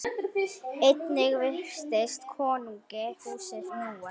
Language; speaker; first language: Icelandic; native; Icelandic